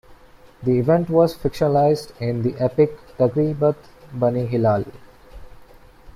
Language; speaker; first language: English; non-native, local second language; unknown